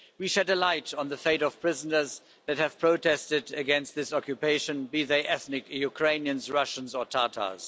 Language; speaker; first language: English; non-native, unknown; German